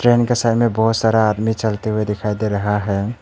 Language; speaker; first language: Hindi; non-native, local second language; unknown